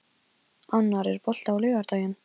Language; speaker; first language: Icelandic; non-native, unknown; Polish